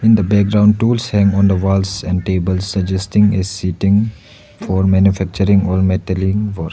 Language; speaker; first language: English; non-native, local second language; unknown